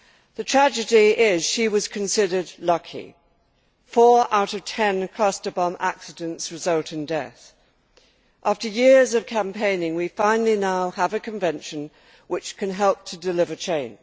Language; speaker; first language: English; native; English